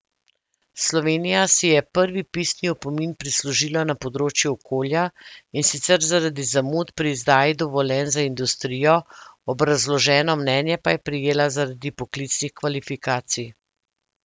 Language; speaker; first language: Slovenian; native; Slovenian